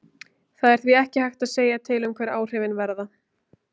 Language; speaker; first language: Icelandic; native; Icelandic